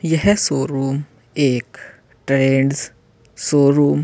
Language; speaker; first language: Hindi; native; Hindi